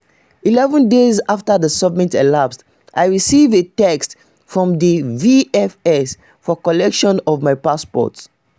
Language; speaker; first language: English; non-native, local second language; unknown